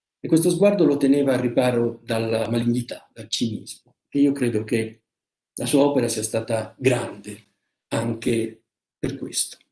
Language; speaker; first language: Italian; native; Italian